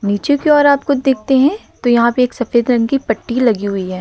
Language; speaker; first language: Hindi; native; Hindi